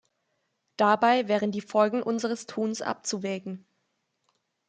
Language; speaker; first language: German; native; German